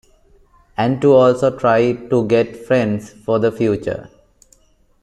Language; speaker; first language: English; non-native, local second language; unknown